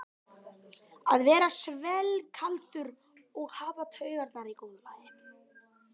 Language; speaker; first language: Icelandic; native; Icelandic